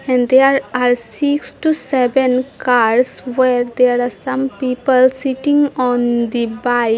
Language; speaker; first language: English; non-native, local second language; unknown